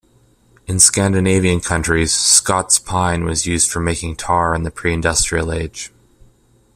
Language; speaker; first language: English; native; English